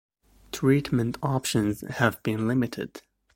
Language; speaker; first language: English; native; English